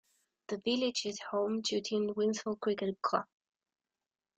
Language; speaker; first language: English; non-native, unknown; Spanish